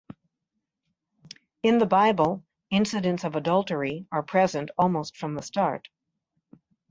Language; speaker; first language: English; native; English